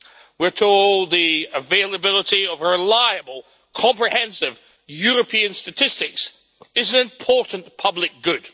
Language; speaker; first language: English; native; English